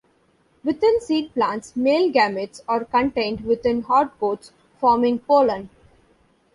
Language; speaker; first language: English; non-native, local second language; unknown